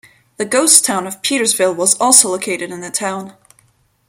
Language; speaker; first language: English; non-native, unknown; French